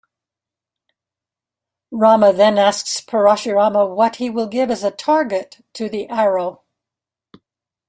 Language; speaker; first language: English; native; English